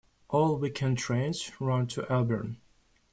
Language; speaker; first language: English; non-native, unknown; Russian